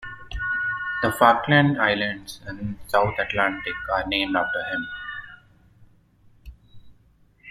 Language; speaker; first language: English; non-native, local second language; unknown